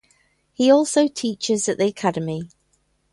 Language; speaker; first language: English; native; English